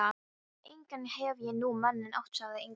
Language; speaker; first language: Icelandic; non-native, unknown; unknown